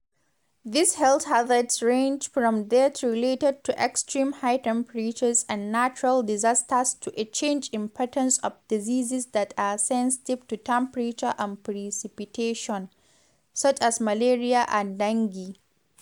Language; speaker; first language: English; non-native, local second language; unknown